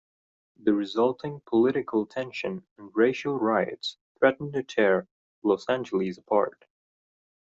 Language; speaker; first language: English; non-native, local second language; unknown